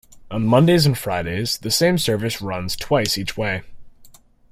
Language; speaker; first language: English; native; English